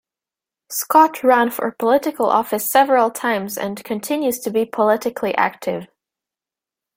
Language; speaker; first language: English; native; English